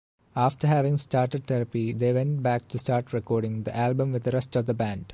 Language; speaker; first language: English; non-native, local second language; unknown